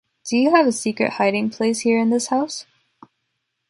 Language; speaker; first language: English; native; English